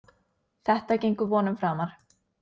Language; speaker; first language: Icelandic; non-native, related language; Norwegian